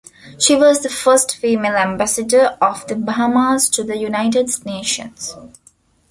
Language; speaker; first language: English; non-native, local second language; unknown